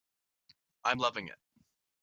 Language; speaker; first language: English; native; English